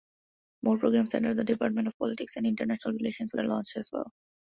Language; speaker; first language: English; non-native, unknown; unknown